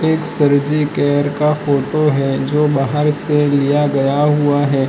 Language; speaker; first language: Hindi; non-native, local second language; Gujarati